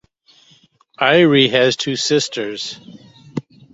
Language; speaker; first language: English; native; English